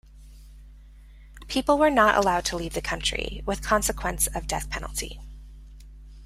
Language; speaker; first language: English; native; English